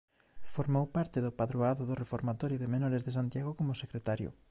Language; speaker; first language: Galician; native; Galician